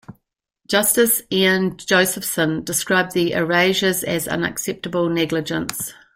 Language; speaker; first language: English; native; English